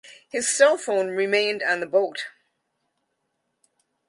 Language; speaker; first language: English; native; English